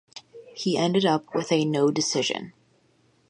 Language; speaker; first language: English; native; English